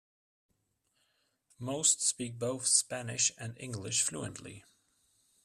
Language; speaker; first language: English; non-native, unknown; German